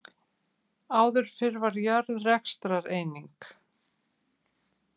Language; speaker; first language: Icelandic; native; Icelandic